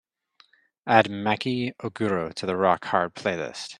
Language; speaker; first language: English; native; English